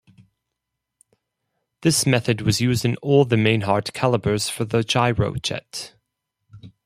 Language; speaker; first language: English; non-native, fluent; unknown